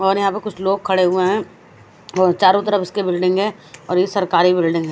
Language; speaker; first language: Hindi; non-native, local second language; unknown